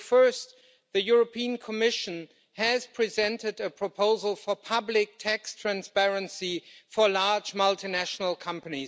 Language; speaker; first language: English; non-native, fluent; German